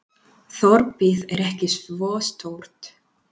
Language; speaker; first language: Icelandic; non-native, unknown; Spanish